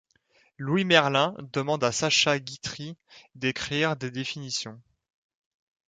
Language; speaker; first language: French; native; French